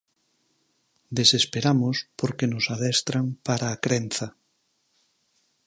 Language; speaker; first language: Galician; native; Galician